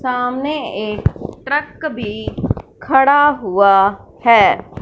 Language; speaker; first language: Hindi; non-native, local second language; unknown